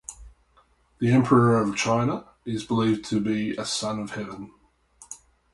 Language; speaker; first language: English; native; English